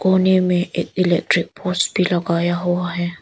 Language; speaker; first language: Hindi; non-native, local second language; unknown